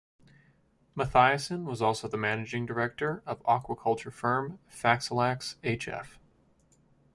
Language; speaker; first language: English; native; English